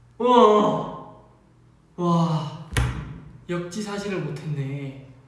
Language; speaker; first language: Korean; non-native, fluent; Chinese